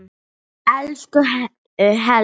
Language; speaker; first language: Icelandic; non-native, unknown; English